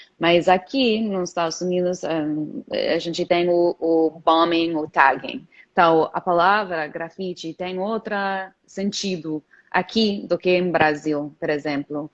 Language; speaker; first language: Portuguese; non-native, fluent; English